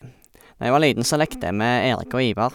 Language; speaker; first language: Norwegian; native; Norwegian